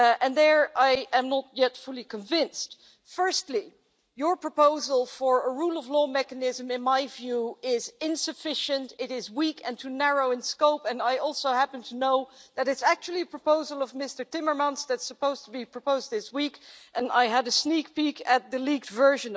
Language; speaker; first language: English; non-native, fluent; Dutch